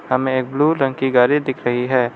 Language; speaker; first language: Hindi; non-native, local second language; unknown